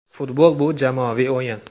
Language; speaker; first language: Uzbek; native; Uzbek